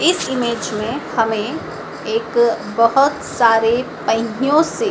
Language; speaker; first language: Hindi; native; Hindi